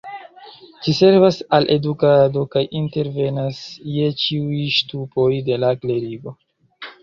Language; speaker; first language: Esperanto; non-native, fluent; Chinese